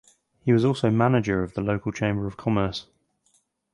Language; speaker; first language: English; native; English